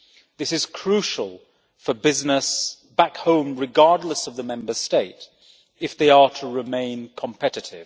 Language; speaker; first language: English; native; English